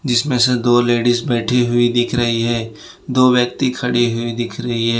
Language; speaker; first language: Hindi; non-native, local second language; Gujarati